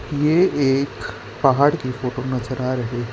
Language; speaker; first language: Hindi; non-native, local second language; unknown